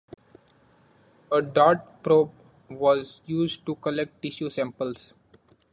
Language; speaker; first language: English; non-native, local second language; Marathi